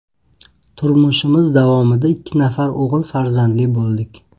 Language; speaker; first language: Uzbek; native; Uzbek